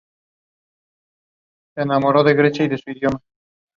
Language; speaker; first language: English; non-native, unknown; Spanish